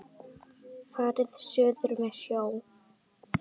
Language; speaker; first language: Icelandic; native; Icelandic